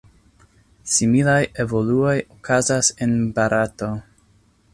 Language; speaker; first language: Esperanto; non-native, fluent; English